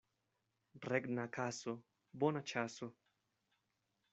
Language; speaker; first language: Esperanto; non-native, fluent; Spanish